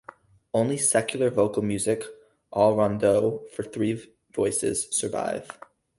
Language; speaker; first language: English; native; English